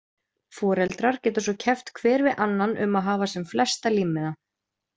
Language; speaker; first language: Icelandic; native; Icelandic